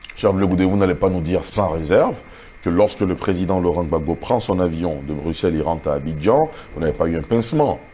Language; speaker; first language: French; non-native, local second language; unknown